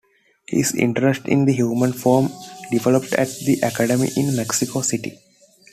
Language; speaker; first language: English; non-native, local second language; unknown